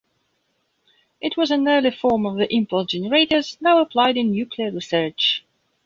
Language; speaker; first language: English; non-native, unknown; Belarusian